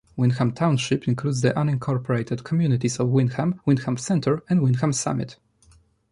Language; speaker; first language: English; non-native, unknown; Polish